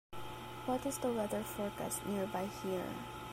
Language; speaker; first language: English; non-native, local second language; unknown